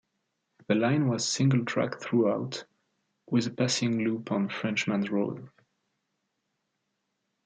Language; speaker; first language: English; non-native, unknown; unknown